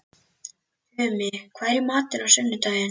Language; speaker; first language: Icelandic; native; Icelandic